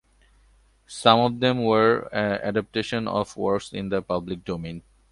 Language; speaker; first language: English; non-native, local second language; Bangla